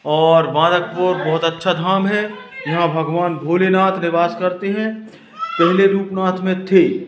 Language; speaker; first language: Hindi; native; Hindi